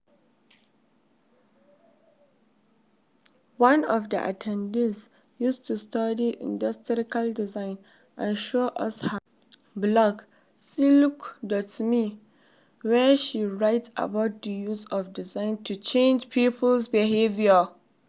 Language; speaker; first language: English; non-native, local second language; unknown